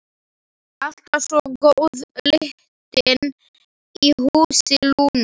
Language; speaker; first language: Icelandic; non-native, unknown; Slovak